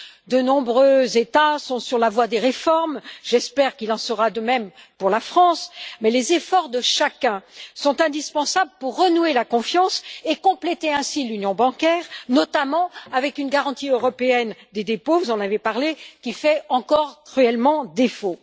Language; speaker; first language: French; native; French